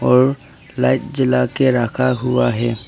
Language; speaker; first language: Hindi; non-native, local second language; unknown